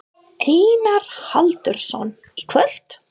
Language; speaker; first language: Icelandic; non-native, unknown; English